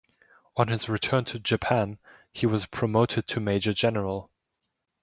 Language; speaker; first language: English; non-native, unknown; German